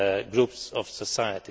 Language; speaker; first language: English; non-native, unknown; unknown